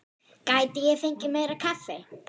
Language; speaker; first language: Icelandic; non-native, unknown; German